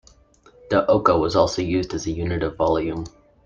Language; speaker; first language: English; native; English